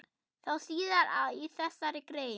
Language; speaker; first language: Icelandic; non-native, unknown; German